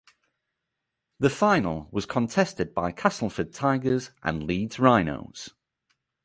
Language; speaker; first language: English; native; English